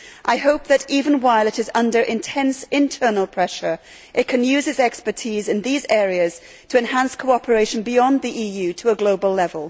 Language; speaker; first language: English; native; English